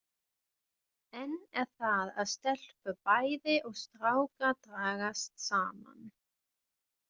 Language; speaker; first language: Icelandic; non-native, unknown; German